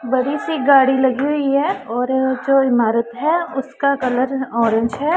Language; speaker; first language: Hindi; non-native, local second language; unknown